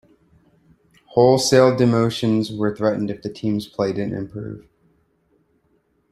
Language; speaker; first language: English; native; English